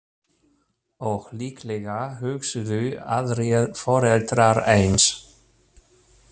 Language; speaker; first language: Icelandic; non-native, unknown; German